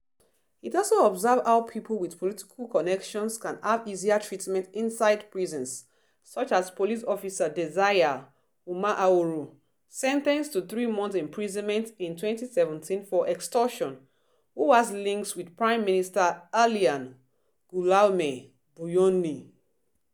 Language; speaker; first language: English; non-native, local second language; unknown